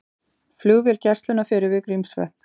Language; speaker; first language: Icelandic; native; Icelandic